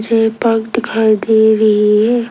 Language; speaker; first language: Hindi; early bilingual, other home language; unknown